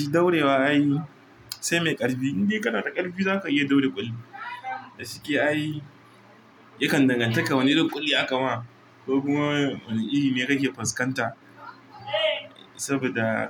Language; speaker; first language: Hausa; non-native, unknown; Igbo